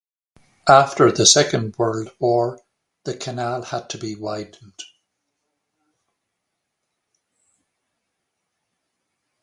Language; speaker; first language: English; native; English